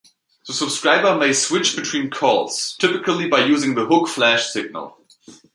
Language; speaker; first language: English; native; English